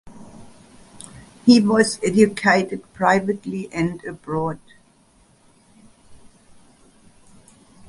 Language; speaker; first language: English; non-native, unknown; German